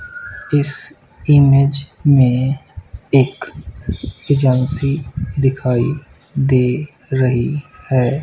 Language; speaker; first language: Hindi; non-native, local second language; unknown